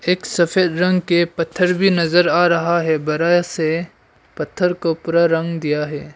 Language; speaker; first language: Hindi; non-native, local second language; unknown